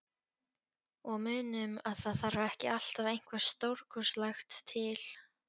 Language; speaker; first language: Icelandic; non-native, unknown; Polish